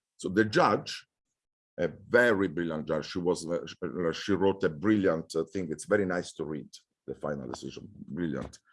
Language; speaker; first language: English; non-native, fluent; Italian